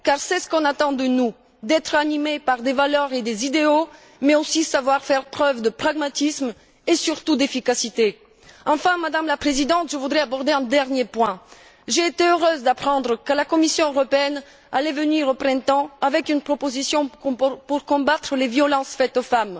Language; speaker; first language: French; non-native, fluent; Bulgarian